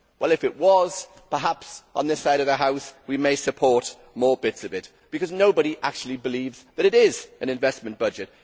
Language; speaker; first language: English; native; English